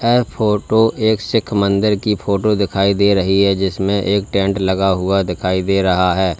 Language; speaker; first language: Hindi; native; Hindi